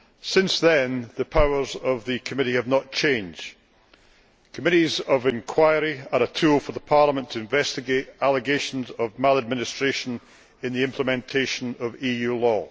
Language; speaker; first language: English; native; English